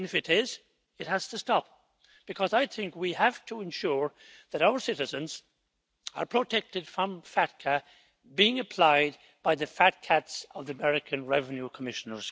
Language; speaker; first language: English; native; English